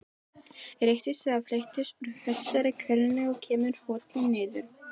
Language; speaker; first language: Icelandic; non-native, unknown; Polish